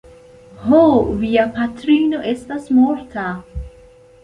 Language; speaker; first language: Esperanto; non-native, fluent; Central Kurdish